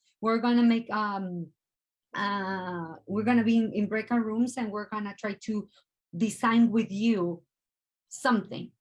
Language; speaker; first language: English; non-native, fluent; Spanish